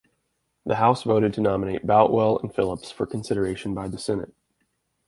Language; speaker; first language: English; native; English